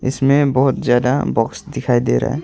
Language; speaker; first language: Hindi; non-native, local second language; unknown